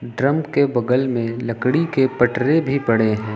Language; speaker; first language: Hindi; native; Hindi